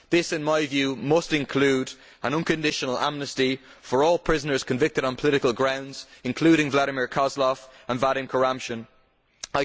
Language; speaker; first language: English; native; English